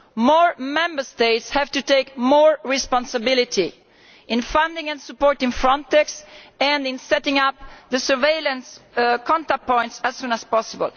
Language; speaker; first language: English; non-native, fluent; Italian